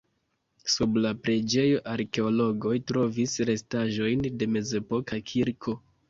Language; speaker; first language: Esperanto; non-native, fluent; Kinyarwanda